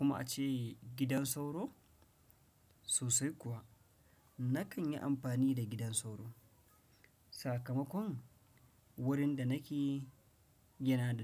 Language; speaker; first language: Hausa; non-native, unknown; Fula